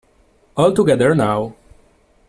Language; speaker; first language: English; non-native, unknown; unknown